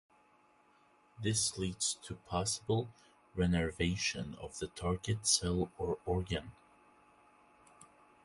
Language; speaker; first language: English; non-native, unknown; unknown